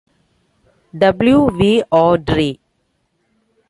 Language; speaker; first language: English; non-native, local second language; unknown